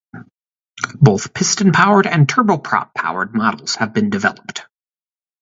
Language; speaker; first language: English; native; English